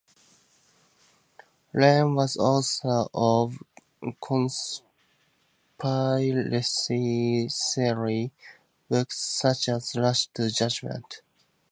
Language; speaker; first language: English; native; English